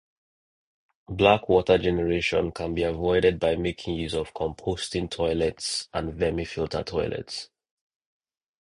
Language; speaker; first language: English; non-native, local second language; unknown